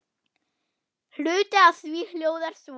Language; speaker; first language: Icelandic; non-native, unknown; German